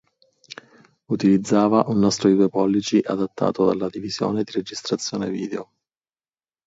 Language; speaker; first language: Italian; native; Italian